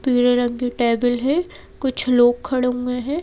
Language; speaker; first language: Hindi; native; Hindi